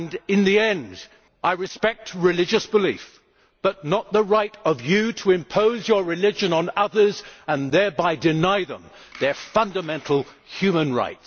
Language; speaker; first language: English; native; English